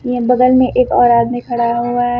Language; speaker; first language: Hindi; native; Hindi